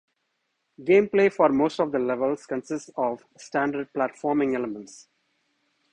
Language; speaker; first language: English; non-native, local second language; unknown